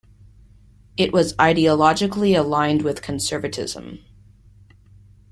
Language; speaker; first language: English; native; English